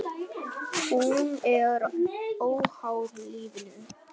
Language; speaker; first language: Icelandic; non-native, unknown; Vietnamese